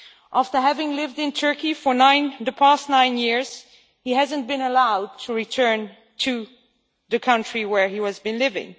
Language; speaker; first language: English; non-native, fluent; Dutch